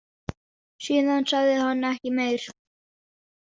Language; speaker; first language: Icelandic; non-native, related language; Danish